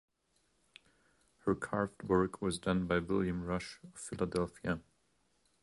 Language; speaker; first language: English; non-native, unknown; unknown